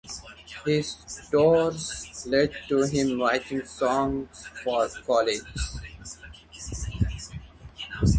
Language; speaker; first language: English; non-native, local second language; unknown